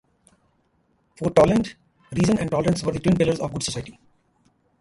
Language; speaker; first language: English; non-native, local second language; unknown